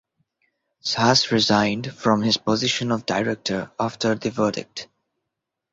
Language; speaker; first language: English; non-native, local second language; Bangla